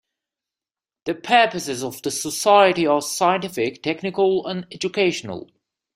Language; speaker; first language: English; native; English